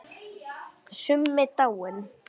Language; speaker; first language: Icelandic; native; Icelandic